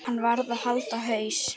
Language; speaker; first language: Icelandic; native; Icelandic